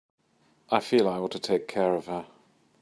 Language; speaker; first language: English; native; English